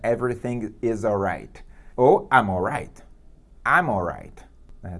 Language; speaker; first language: English; non-native, fluent; Portuguese